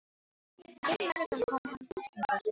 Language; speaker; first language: Icelandic; non-native, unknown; Filipino